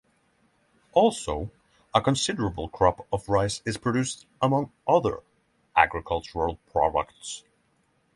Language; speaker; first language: English; non-native, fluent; Norwegian